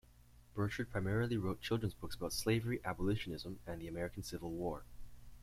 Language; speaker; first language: English; native; English